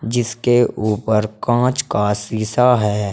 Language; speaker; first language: Hindi; native; Hindi